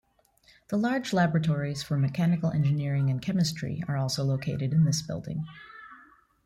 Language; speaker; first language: English; native; English